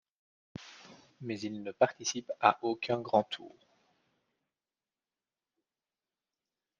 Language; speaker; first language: French; native; French